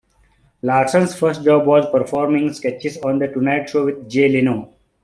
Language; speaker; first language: English; non-native, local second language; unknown